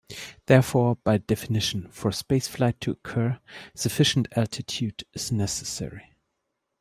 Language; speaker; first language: English; non-native, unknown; German